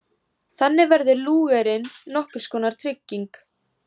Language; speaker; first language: Icelandic; native; Icelandic